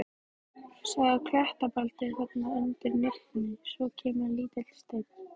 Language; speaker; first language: Icelandic; native; Icelandic